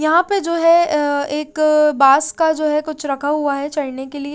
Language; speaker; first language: Hindi; native; Hindi